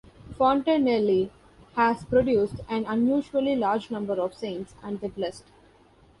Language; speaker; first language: English; non-native, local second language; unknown